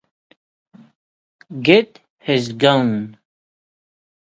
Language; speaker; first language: English; non-native, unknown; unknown